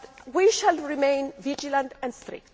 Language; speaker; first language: English; non-native, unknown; Greek